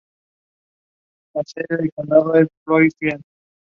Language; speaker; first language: English; non-native, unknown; Spanish